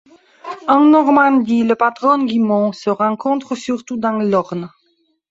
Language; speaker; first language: French; non-native, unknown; Belarusian